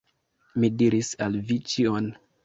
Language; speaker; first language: Esperanto; non-native, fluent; Kinyarwanda